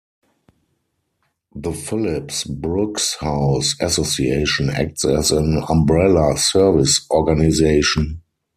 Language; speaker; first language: English; non-native, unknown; German